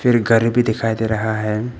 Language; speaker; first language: Hindi; early bilingual, other home language; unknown